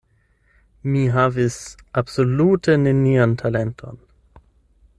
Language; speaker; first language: Esperanto; non-native, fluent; German